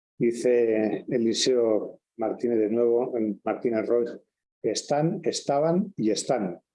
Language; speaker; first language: Spanish; native; Spanish